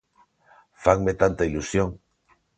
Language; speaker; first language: Galician; non-native, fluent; Spanish